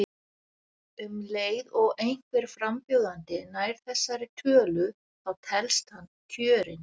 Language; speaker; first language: Icelandic; native; Icelandic